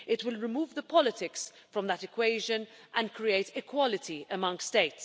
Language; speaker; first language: English; non-native, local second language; Maltese